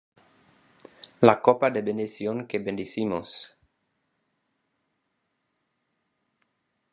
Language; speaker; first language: Spanish; non-native, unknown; English